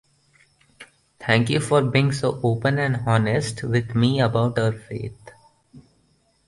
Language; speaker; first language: English; non-native, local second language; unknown